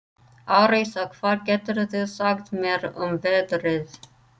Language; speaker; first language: Icelandic; non-native, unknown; English